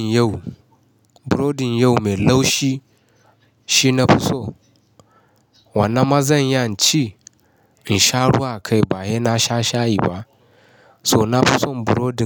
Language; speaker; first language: Hausa; non-native, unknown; Yoruba